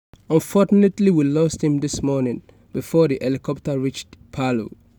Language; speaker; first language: English; non-native, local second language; Yoruba